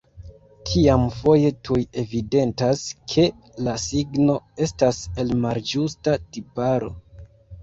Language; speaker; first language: Esperanto; non-native, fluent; Kinyarwanda